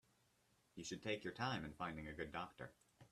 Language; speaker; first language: English; native; English